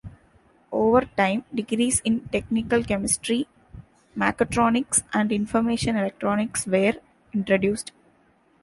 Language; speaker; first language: English; non-native, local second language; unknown